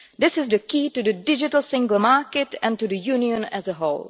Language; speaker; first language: English; non-native, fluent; Czech